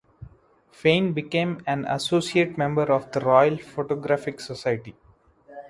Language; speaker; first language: English; non-native, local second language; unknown